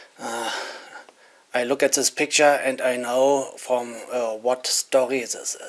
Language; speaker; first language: English; non-native, fluent; German